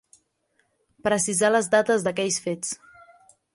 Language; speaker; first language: Catalan; native; Catalan